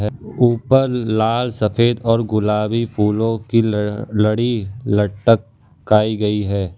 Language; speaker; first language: Hindi; non-native, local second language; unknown